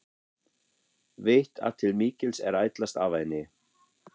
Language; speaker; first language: Icelandic; non-native, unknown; German